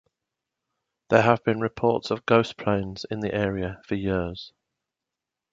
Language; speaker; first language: English; native; English